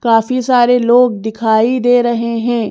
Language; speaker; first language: Hindi; native; Hindi